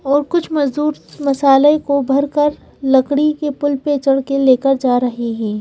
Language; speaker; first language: Hindi; native; Hindi